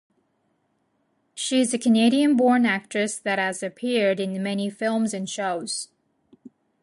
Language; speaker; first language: English; non-native, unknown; Japanese